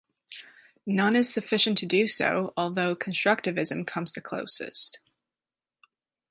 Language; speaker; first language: English; non-native, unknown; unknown